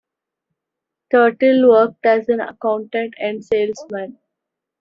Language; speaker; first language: English; non-native, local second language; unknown